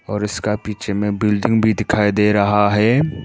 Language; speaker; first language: Hindi; non-native, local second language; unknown